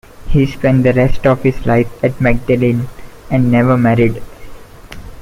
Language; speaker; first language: English; non-native, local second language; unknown